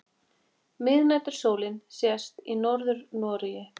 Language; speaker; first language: Icelandic; native; Icelandic